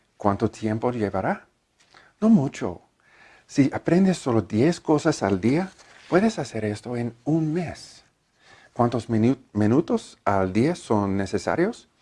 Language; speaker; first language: Spanish; non-native, learner; English